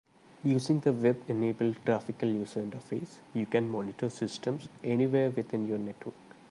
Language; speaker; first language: English; non-native, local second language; Malayalam